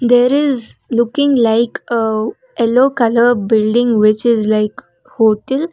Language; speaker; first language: English; non-native, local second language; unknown